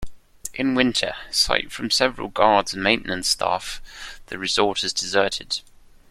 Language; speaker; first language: English; non-native, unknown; German